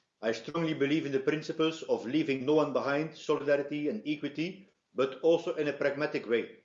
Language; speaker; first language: English; non-native, fluent; Dutch